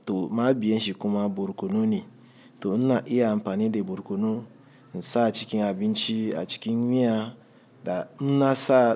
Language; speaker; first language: Hausa; non-native, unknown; Igbo